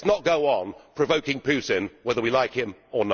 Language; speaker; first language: English; native; English